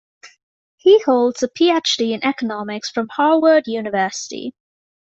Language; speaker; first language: English; native; English